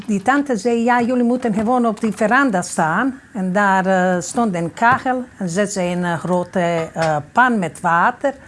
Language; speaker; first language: Dutch; non-native, fluent; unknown